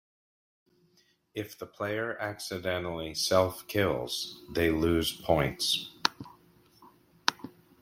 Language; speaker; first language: English; native; English